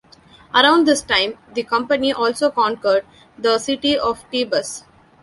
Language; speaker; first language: English; non-native, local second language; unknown